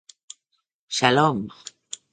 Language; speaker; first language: English; native; English